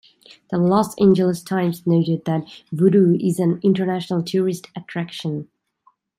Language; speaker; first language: English; native; English